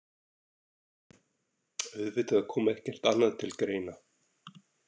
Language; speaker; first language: Icelandic; native; Icelandic